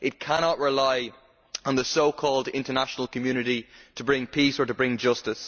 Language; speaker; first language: English; native; English